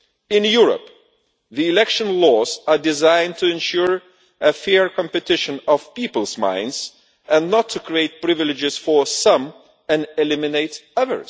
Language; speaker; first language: English; non-native, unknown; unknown